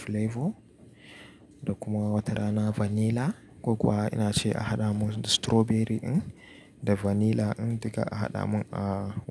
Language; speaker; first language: Hausa; native; Hausa